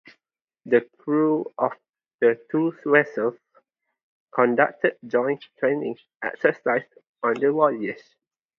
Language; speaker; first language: English; non-native, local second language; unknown